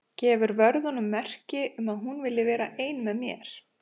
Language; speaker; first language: Icelandic; native; Icelandic